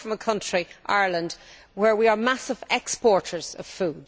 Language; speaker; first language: English; native; English